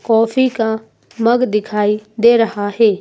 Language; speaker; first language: Hindi; native; Hindi